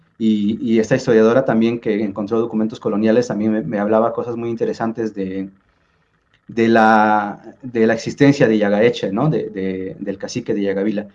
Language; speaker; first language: Spanish; non-native, local second language; Zapotec